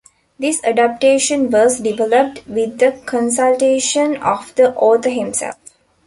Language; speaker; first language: English; non-native, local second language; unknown